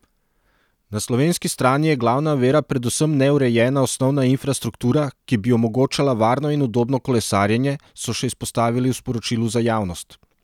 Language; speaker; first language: Slovenian; non-native, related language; Serbian